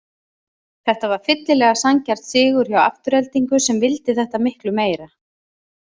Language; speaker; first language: Icelandic; native; Icelandic